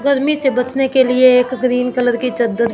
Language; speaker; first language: Hindi; non-native, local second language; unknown